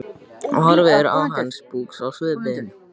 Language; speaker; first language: Icelandic; native; Icelandic